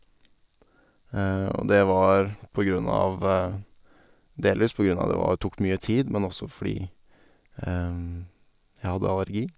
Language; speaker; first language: Norwegian; native; Norwegian